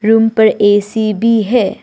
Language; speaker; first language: Hindi; non-native, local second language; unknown